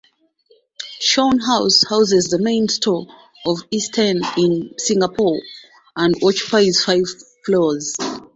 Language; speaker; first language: English; non-native, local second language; Ganda